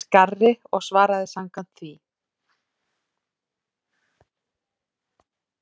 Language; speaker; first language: Icelandic; native; Icelandic